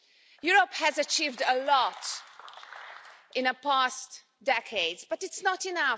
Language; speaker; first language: English; non-native, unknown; Hungarian